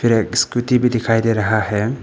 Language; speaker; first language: Hindi; non-native, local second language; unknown